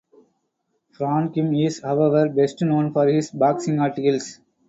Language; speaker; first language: English; non-native, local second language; Tamil